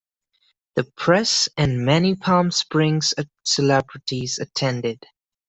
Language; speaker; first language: English; non-native, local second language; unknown